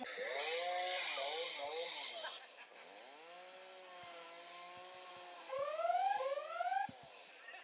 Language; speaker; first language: Icelandic; native; Icelandic